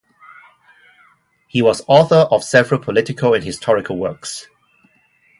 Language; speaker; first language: English; non-native, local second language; Cantonese